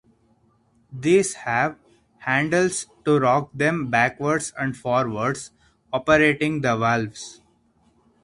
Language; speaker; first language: English; non-native, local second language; Hindi